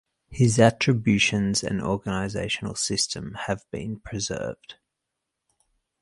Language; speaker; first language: English; native; English